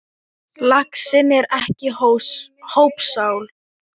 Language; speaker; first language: Icelandic; non-native, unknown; Thai